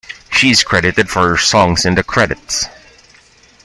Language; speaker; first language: English; non-native, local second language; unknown